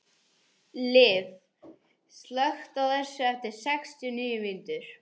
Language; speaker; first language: Icelandic; non-native, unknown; English